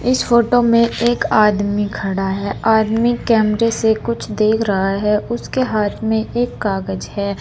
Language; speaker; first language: Hindi; native; Hindi